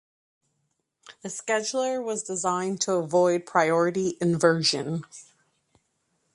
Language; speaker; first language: English; native; English